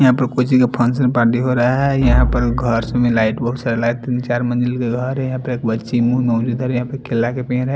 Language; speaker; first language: Hindi; non-native, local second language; Bhojpuri